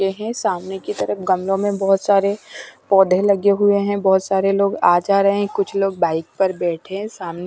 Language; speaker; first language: Hindi; non-native, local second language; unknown